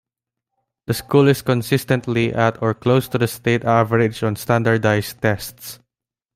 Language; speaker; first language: English; non-native, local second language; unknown